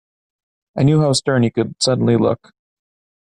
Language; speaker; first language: English; native; English